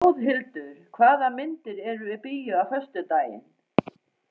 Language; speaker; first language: Icelandic; non-native, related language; Faroese